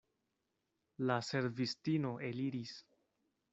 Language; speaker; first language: Esperanto; non-native, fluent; Spanish